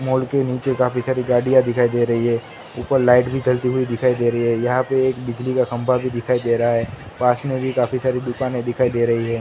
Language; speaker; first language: Hindi; non-native, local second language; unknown